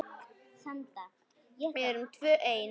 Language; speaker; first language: Icelandic; native; Icelandic